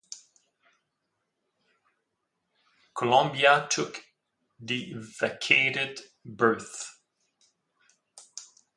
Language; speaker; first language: English; non-native, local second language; French